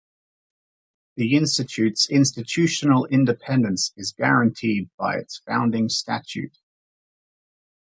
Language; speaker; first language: English; native; English